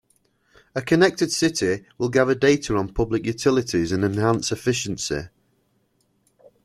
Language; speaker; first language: English; native; English